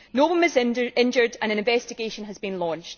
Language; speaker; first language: English; native; English